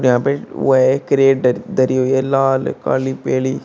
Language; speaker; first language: Hindi; native; Hindi